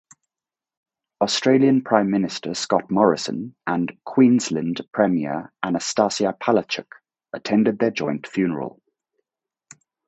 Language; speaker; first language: English; native; English